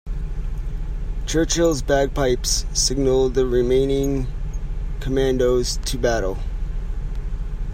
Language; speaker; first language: English; native; English